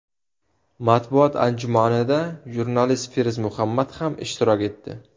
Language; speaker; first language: Uzbek; native; Uzbek